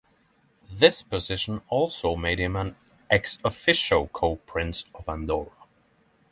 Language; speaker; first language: English; non-native, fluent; Norwegian